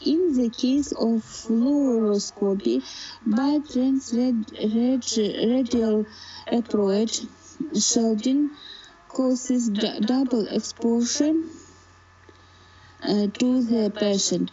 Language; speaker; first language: English; non-native, learner; Russian